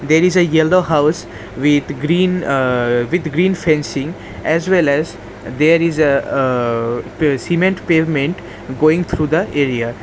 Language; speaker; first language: English; non-native, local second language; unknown